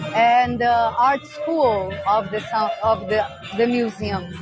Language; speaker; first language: English; non-native, fluent; Portuguese